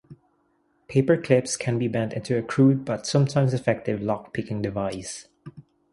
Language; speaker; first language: English; non-native, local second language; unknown